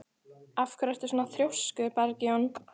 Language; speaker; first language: Icelandic; native; Icelandic